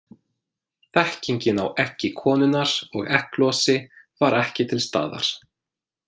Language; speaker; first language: Icelandic; non-native, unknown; English